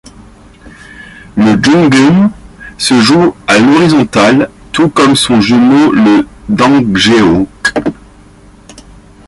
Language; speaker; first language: French; native; French